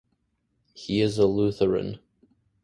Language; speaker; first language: English; native; English